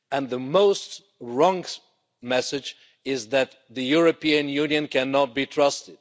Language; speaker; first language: English; non-native, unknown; Bulgarian